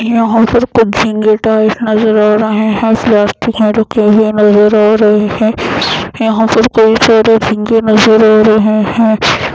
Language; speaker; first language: Hindi; non-native, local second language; Punjabi